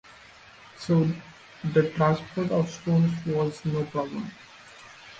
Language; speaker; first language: English; non-native, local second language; Marathi